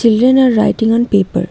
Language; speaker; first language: English; non-native, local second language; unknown